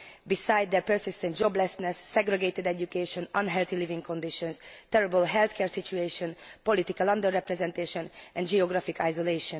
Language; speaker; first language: English; non-native, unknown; Hungarian